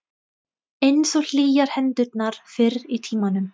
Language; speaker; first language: Icelandic; non-native, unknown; Thai